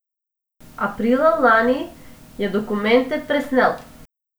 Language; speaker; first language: Slovenian; non-native, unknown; Macedonian